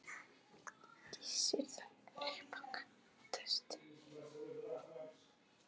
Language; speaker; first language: Icelandic; non-native, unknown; Polish